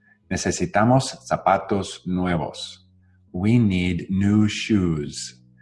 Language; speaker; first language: Spanish; non-native, learner; English